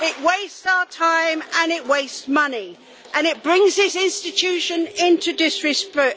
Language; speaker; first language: English; native; English